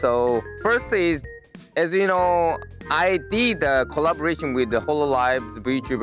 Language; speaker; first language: English; non-native, learner; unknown